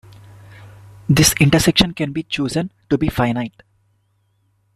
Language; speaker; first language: English; non-native, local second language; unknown